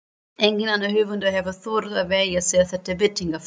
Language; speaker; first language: Icelandic; non-native, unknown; German